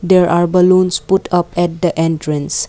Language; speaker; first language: English; non-native, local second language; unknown